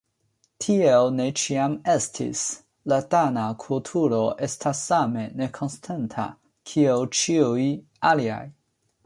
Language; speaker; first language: Esperanto; non-native, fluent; Chinese